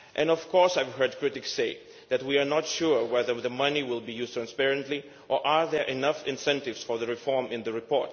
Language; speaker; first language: English; non-native, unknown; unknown